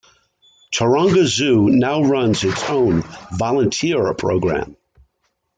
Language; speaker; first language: English; native; English